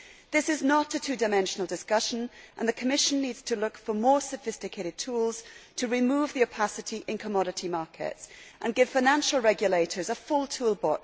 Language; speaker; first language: English; native; English